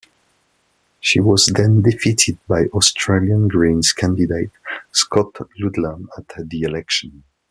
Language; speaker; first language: English; non-native, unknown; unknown